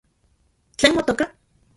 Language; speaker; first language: Central Puebla Nahuatl; non-native, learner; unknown